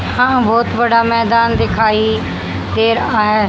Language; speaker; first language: Hindi; native; Hindi